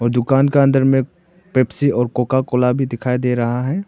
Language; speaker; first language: Hindi; non-native, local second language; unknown